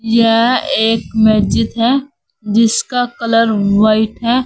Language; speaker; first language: Hindi; native; Hindi